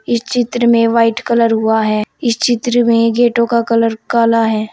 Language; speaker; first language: Hindi; native; Hindi